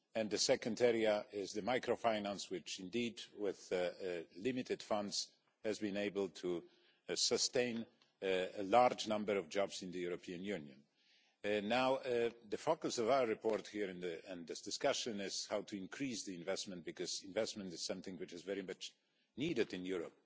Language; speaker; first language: English; non-native, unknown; Polish